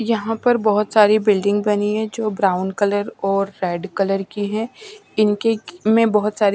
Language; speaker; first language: Hindi; non-native, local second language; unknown